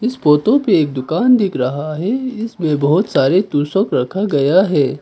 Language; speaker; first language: Hindi; non-native, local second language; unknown